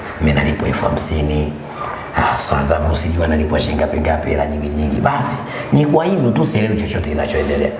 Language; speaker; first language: Swahili; native; Swahili